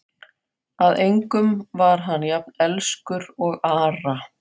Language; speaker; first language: Icelandic; non-native, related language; Faroese